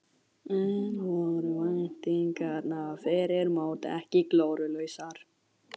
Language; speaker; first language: Icelandic; non-native, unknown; Chinese